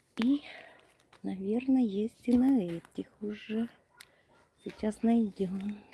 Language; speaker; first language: Russian; non-native, local second language; Ukrainian